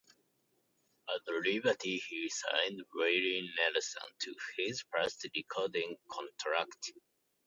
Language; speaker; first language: English; non-native, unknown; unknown